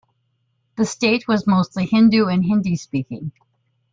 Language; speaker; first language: English; native; English